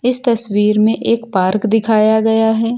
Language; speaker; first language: Hindi; native; Hindi